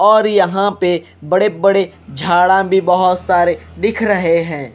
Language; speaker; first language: Hindi; non-native, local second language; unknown